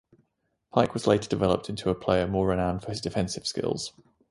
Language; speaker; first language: English; native; English